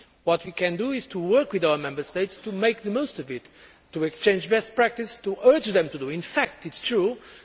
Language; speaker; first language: English; non-native, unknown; Portuguese